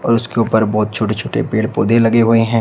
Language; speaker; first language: Hindi; native; Hindi